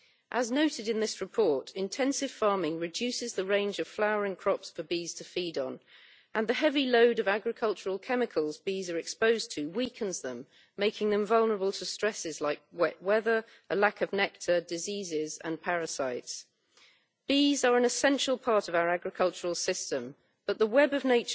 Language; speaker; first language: English; native; English